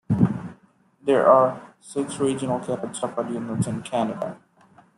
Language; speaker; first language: English; non-native, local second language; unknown